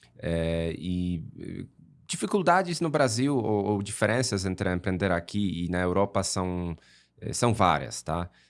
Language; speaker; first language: Portuguese; non-native, fluent; Polish